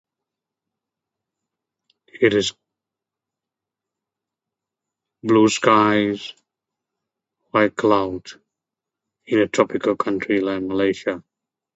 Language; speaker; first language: English; non-native, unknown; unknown